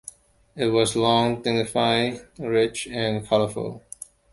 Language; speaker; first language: English; non-native, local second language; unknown